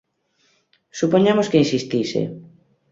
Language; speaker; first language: Galician; native; Galician